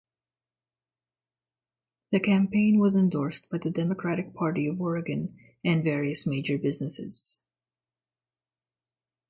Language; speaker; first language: English; non-native, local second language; Filipino